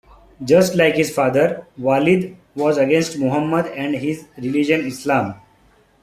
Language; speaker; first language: English; non-native, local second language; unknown